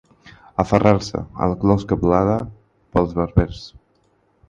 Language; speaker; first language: Catalan; non-native, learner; Spanish